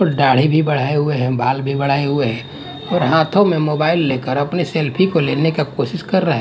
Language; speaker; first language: Hindi; non-native, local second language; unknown